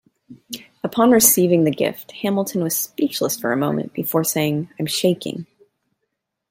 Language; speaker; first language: English; native; English